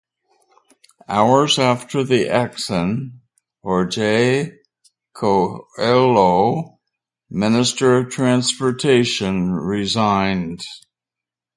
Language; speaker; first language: English; native; English